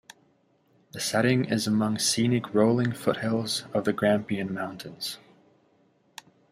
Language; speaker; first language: English; native; English